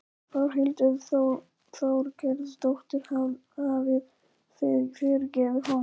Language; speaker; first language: Icelandic; non-native, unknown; Polish